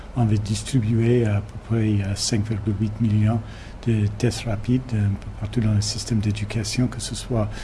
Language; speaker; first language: French; non-native, fluent; English